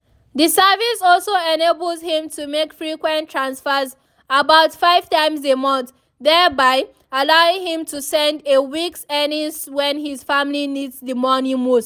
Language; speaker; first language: English; non-native, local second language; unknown